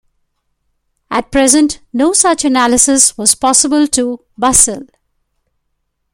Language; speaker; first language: English; non-native, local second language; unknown